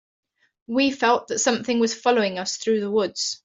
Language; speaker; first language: English; native; English